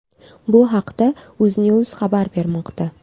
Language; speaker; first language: Uzbek; native; Uzbek